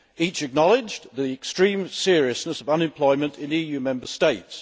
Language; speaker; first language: English; native; English